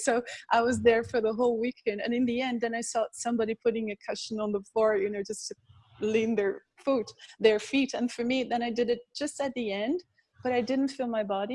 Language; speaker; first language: English; non-native, fluent; Portuguese